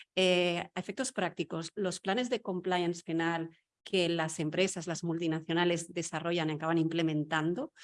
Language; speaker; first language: Spanish; native; Spanish